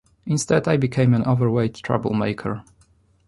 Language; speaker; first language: English; non-native, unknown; Polish